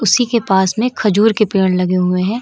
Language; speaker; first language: Hindi; native; Hindi